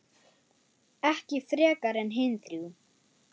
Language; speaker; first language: Icelandic; non-native, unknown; German